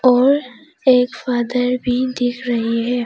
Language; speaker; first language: Hindi; non-native, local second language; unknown